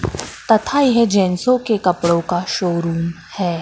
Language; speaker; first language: Hindi; native; Hindi